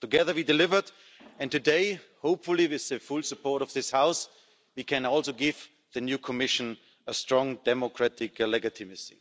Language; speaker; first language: English; non-native, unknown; German